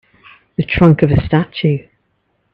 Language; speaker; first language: English; native; English